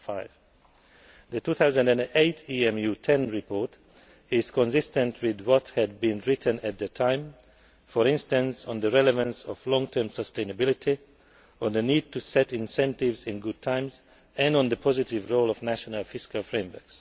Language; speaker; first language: English; non-native, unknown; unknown